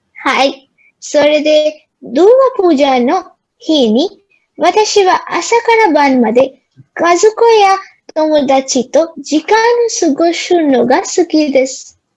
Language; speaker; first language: Japanese; non-native, learner; Bangla